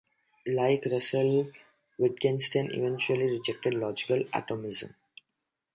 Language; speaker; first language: English; non-native, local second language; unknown